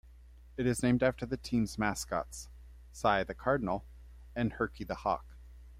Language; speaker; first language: English; native; English